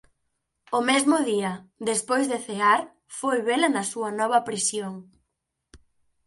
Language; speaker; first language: Galician; native; Galician